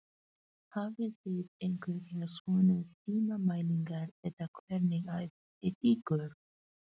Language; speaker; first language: Icelandic; non-native, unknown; Filipino